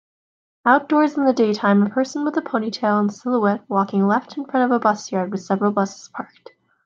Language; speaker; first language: English; native; English